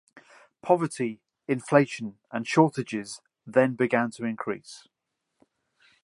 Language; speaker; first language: English; native; English